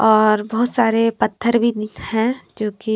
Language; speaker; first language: Hindi; non-native, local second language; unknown